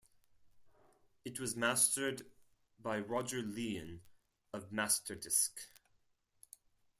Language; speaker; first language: English; non-native, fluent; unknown